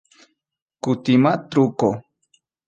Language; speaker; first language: Esperanto; non-native, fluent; Spanish